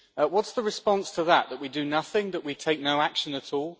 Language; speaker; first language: English; native; English